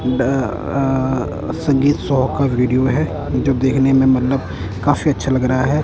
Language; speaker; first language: Hindi; non-native, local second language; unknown